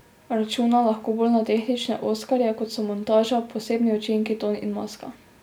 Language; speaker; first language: Slovenian; native; Slovenian